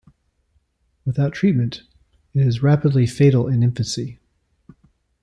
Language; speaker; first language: English; native; English